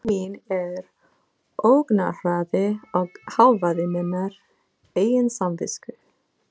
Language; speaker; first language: Icelandic; non-native, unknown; English